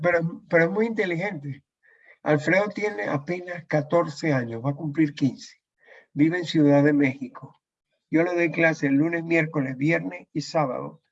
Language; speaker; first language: Spanish; native; Spanish